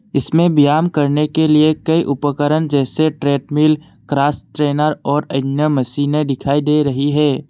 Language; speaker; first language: Hindi; non-native, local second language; Assamese